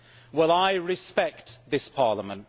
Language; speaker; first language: English; native; English